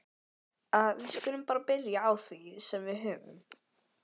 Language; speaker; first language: Icelandic; native; Icelandic